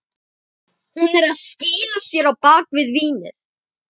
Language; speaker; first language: Icelandic; native; Icelandic